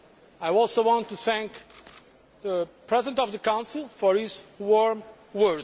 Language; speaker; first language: English; non-native, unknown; Portuguese